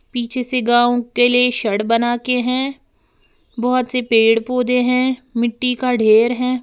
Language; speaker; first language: Hindi; native; Hindi